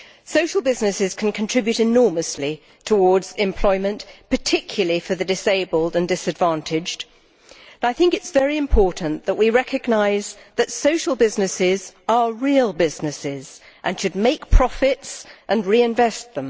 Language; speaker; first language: English; native; English